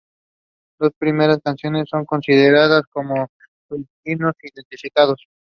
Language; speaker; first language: English; non-native, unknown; Spanish